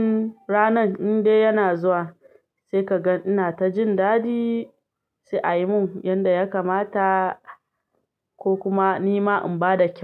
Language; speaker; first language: Hausa; non-native, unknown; Yoruba